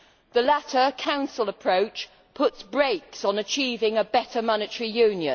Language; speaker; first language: English; native; English